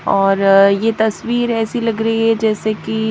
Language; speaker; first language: Hindi; native; Hindi